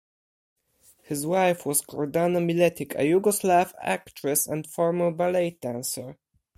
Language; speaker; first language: English; non-native, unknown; Polish